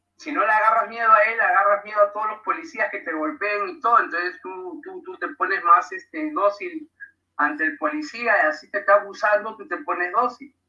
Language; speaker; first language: Spanish; native; Spanish